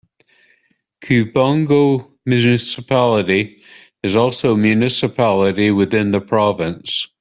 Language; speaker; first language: English; native; English